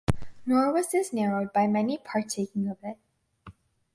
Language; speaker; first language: English; native; English